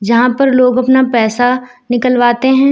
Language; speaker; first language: Hindi; native; Hindi